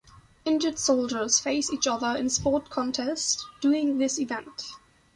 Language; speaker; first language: English; non-native, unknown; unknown